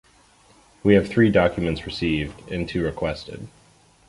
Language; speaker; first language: English; native; English